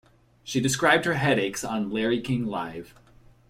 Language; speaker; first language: English; native; English